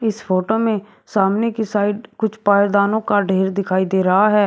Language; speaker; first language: Hindi; native; Hindi